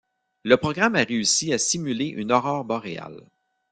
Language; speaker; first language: French; native; French